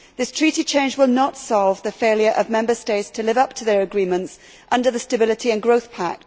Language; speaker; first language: English; native; English